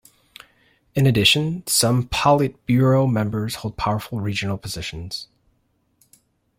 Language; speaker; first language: English; native; English